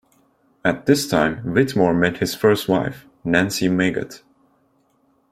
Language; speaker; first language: English; non-native, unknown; Turkish